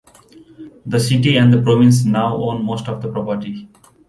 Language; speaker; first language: English; non-native, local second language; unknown